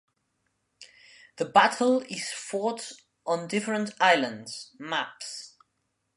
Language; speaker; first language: English; non-native, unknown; Spanish